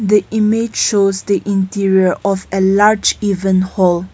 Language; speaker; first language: English; non-native, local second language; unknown